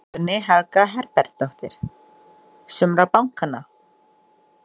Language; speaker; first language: Icelandic; non-native, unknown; Indonesian